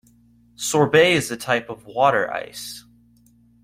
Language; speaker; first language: English; native; English